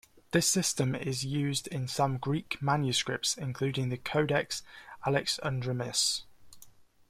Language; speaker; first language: English; native; English